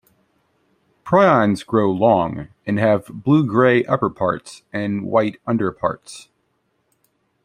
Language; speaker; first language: English; native; English